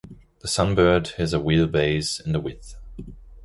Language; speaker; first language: English; non-native, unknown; German